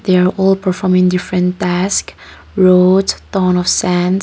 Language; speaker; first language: English; non-native, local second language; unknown